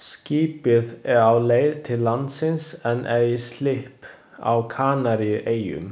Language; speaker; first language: Icelandic; non-native, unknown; Chinese